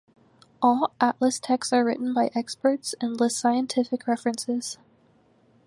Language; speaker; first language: English; native; English